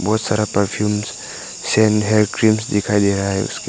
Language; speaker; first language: Hindi; non-native, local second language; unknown